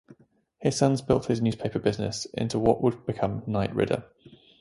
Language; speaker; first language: English; native; English